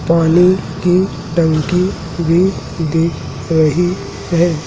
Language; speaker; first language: Hindi; native; Hindi